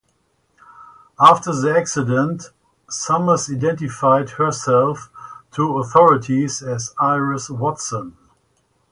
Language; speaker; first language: English; native; English